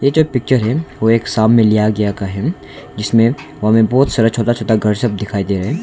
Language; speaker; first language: Hindi; non-native, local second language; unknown